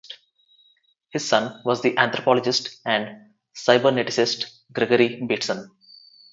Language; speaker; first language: English; non-native, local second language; Telugu